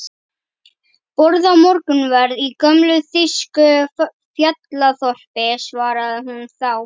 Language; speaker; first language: Icelandic; native; Icelandic